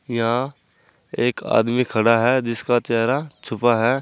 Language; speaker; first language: Hindi; native; Hindi